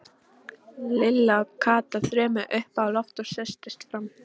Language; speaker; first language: Icelandic; non-native, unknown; Polish